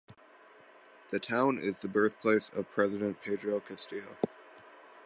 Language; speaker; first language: English; native; English